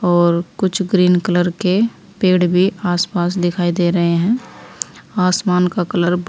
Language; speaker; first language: Hindi; native; Hindi